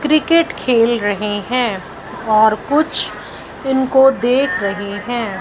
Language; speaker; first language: Hindi; non-native, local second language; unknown